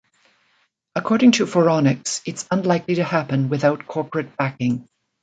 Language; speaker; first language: English; native; English